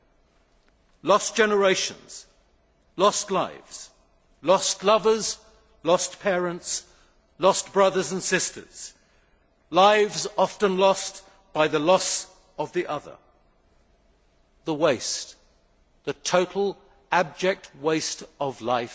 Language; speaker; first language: English; native; English